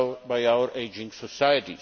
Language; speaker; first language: English; non-native, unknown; Czech